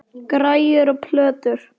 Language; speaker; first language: Icelandic; native; Icelandic